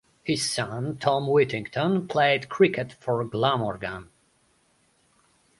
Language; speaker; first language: English; non-native, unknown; Polish